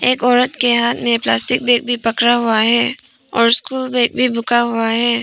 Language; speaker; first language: Hindi; non-native, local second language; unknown